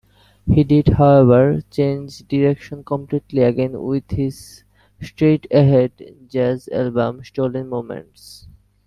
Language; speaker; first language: English; non-native, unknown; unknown